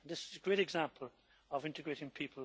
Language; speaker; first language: English; native; English